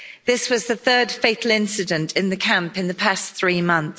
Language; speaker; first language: English; native; English